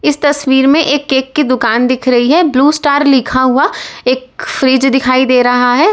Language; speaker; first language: Hindi; native; Hindi